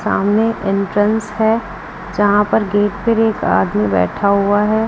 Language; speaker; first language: Hindi; native; Hindi